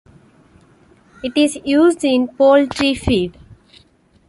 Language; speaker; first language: English; non-native, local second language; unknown